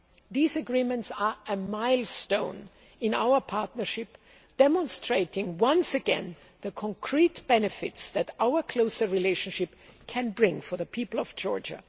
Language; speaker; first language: English; non-native, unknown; German